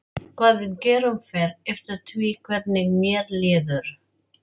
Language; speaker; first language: Icelandic; non-native, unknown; Filipino